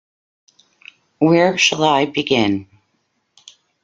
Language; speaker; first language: English; native; English